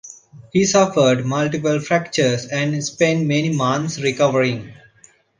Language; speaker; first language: English; non-native, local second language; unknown